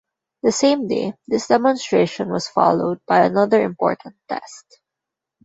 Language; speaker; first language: English; non-native, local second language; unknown